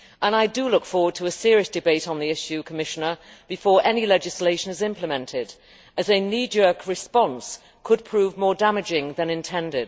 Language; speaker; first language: English; native; English